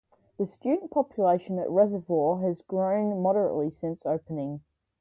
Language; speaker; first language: English; native; English